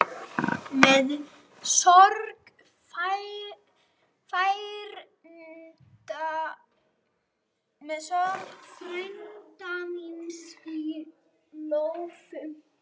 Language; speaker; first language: Icelandic; non-native, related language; Swedish